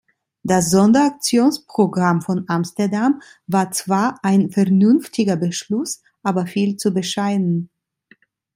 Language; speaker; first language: German; non-native, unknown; Italian